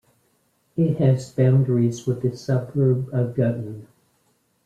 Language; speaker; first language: English; native; English